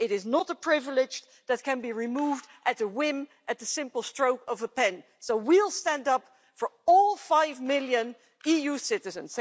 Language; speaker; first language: English; non-native, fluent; Dutch